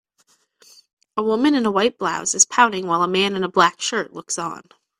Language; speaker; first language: English; native; English